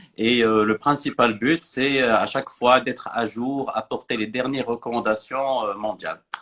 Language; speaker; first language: French; non-native, local second language; Arabic